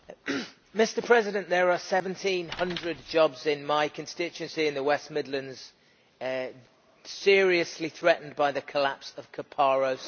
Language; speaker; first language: English; native; English